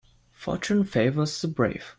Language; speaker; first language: English; non-native, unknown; German